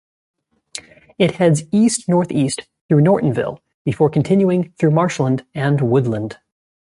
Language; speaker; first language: English; native; English